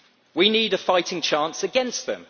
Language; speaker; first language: English; native; English